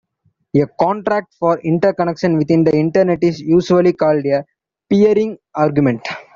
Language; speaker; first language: English; non-native, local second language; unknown